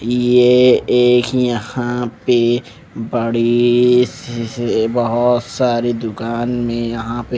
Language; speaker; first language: Hindi; non-native, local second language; Punjabi